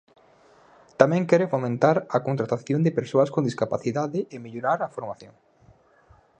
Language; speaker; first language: Galician; native; Galician